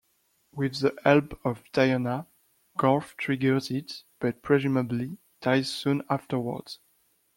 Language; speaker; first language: English; non-native, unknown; French